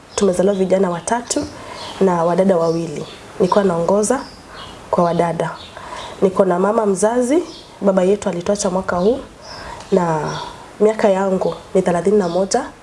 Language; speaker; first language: Swahili; native; Swahili